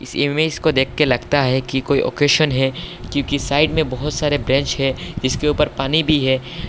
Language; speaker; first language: Hindi; non-native, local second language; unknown